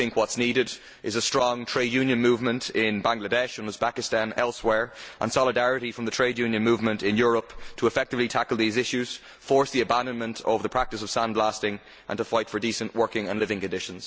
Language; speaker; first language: English; native; English